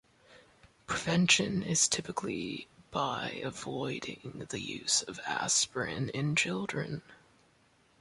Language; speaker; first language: English; native; English